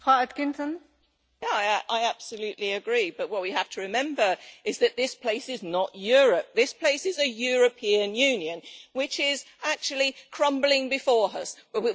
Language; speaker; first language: English; native; English